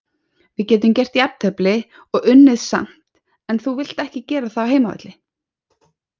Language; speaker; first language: Icelandic; native; Icelandic